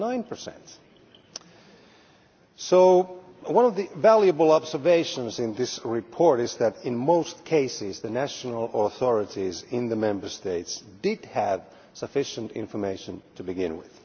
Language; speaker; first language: English; non-native, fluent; Finnish